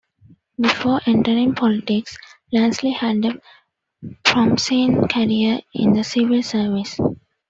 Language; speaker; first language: English; non-native, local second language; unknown